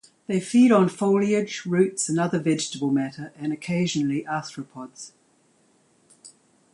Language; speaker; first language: English; native; English